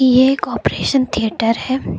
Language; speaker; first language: Hindi; native; Hindi